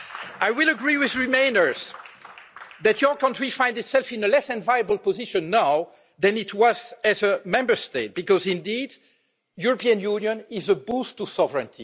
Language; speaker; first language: English; non-native, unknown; French